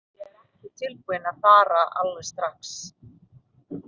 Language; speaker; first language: Icelandic; non-native, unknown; Filipino